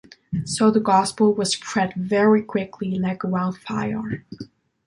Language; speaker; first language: English; non-native, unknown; German